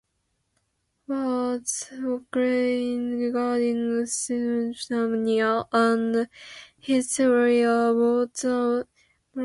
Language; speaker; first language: English; non-native, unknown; Japanese